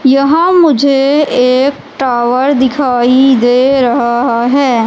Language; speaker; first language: Hindi; native; Hindi